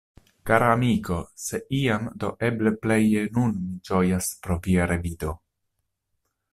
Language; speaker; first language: Esperanto; non-native, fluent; Italian